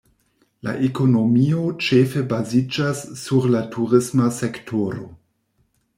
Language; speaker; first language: Esperanto; non-native, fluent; German